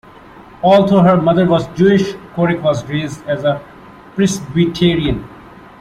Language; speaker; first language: English; non-native, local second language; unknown